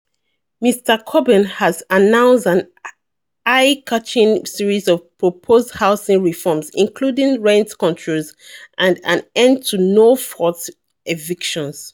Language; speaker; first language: English; non-native, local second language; Yoruba